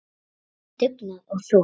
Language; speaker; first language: Icelandic; native; Icelandic